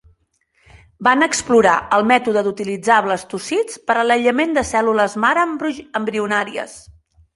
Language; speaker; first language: Catalan; non-native, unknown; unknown